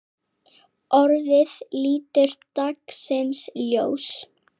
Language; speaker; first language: Icelandic; native; Icelandic